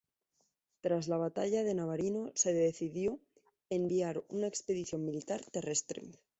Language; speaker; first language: Spanish; native; Spanish